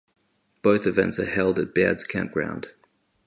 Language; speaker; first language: English; native; English